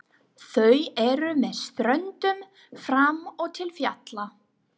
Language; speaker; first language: Icelandic; non-native, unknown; English